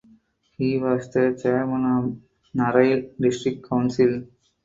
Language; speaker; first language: English; non-native, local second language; Tamil